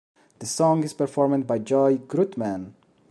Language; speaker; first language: English; non-native, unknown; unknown